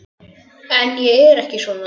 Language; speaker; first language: Icelandic; native; Icelandic